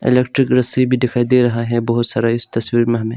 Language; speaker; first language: Hindi; non-native, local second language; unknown